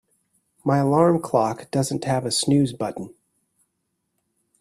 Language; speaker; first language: English; native; English